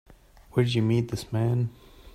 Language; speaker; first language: English; non-native, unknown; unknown